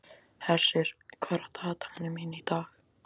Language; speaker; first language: Icelandic; native; Icelandic